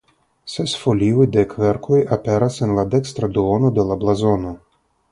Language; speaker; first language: Esperanto; non-native, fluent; Russian